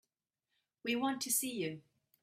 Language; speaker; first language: English; native; English